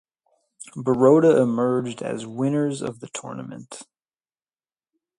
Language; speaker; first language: English; native; English